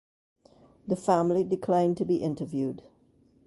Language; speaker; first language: English; native; English